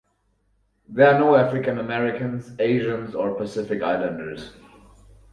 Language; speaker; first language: English; non-native, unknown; German